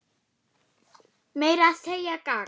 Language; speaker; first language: Icelandic; non-native, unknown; German